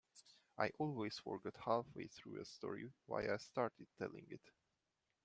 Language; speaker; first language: English; non-native, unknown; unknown